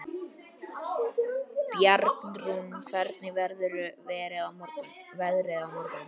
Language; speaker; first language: Icelandic; native; Icelandic